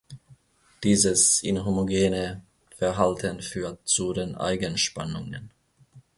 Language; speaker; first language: German; non-native, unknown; Finnish